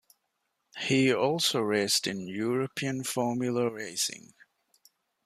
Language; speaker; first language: English; non-native, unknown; Divehi